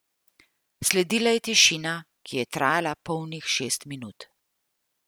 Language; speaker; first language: Slovenian; native; Slovenian